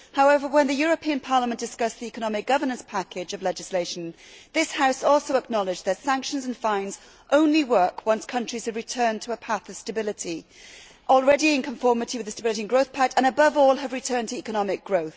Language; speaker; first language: English; native; English